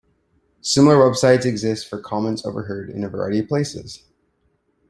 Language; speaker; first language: English; native; English